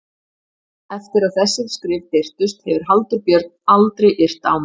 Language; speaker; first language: Icelandic; native; Icelandic